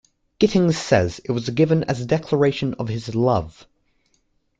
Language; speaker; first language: English; native; English